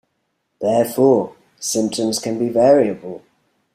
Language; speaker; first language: English; native; English